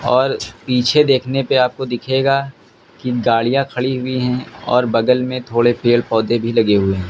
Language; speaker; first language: Hindi; native; Hindi